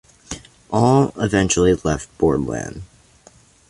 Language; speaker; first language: English; native; English